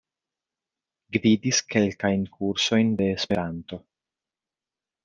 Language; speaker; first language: Esperanto; non-native, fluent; Italian